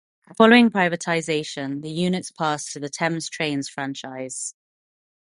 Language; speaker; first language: English; non-native, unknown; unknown